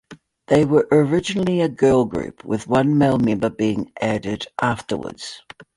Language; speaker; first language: English; native; English